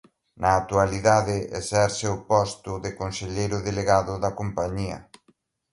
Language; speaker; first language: Galician; native; Galician